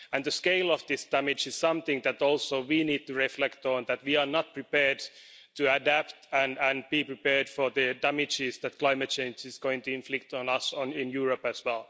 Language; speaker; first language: English; non-native, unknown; Finnish